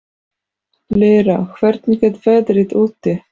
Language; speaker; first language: Icelandic; non-native, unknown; Polish